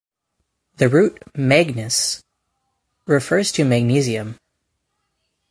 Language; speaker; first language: English; native; English